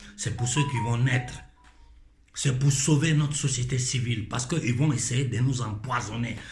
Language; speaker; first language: French; non-native, local second language; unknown